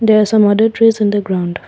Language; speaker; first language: English; non-native, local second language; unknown